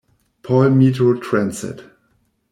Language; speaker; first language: English; non-native, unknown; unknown